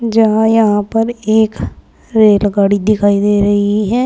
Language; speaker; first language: Hindi; native; Hindi